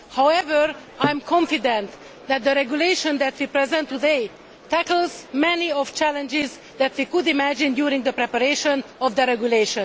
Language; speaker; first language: English; non-native, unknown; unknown